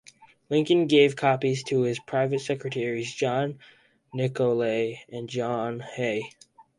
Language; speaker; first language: English; native; English